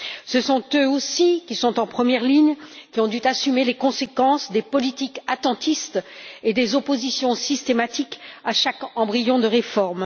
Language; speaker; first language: French; native; French